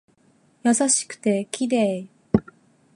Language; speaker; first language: Japanese; non-native, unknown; Chinese